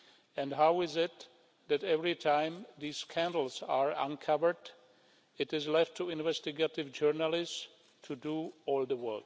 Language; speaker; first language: English; non-native, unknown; Czech